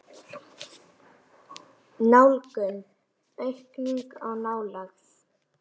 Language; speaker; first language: Icelandic; native; Icelandic